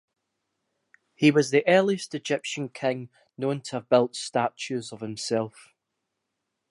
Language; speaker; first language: English; native; English